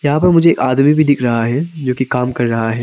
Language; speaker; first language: Hindi; non-native, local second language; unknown